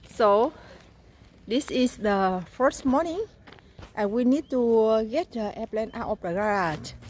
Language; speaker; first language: English; non-native, learner; Vietnamese